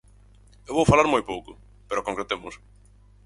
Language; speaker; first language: Galician; native; Galician